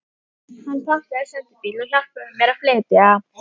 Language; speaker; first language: Icelandic; native; Icelandic